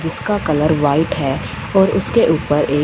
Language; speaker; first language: Hindi; non-native, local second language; Punjabi